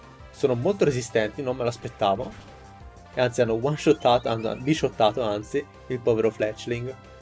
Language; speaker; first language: Italian; native; Italian